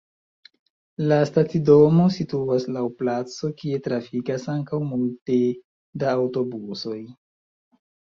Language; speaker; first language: Esperanto; non-native, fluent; Chinese